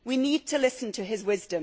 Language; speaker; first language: English; native; English